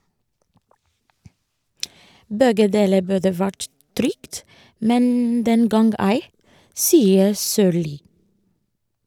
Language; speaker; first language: Norwegian; non-native, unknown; Ga